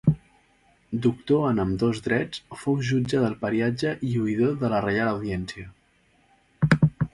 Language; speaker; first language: Catalan; native; Catalan